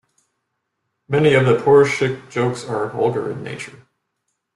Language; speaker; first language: English; native; English